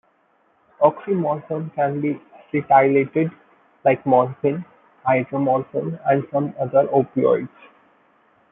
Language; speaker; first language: English; non-native, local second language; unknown